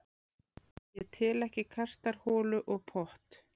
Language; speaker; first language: Icelandic; native; Icelandic